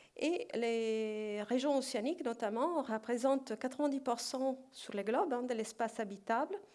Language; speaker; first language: French; non-native, fluent; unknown